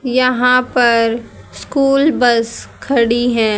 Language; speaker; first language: Hindi; native; Hindi